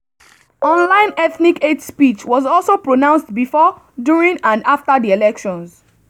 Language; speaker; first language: English; non-native, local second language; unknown